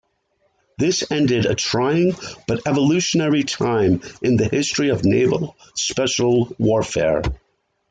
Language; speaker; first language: English; native; English